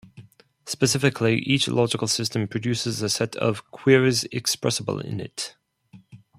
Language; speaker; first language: English; non-native, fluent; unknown